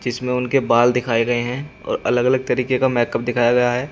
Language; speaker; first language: Hindi; native; Hindi